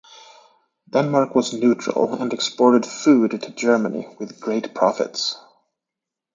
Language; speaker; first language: English; native; English